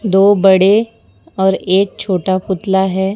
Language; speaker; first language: Hindi; non-native, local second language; Gujarati